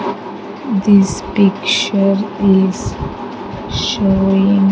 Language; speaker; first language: English; non-native, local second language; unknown